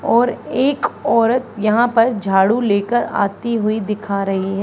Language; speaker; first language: Hindi; native; Hindi